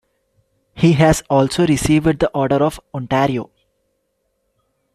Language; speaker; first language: English; non-native, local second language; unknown